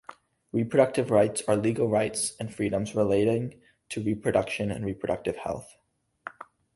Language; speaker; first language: English; native; English